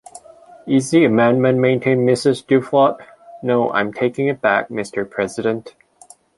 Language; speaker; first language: English; native; English